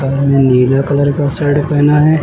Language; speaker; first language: Hindi; native; Hindi